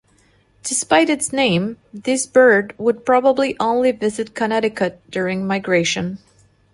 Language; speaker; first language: English; non-native, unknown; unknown